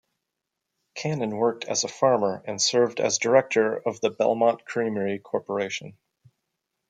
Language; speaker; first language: English; native; English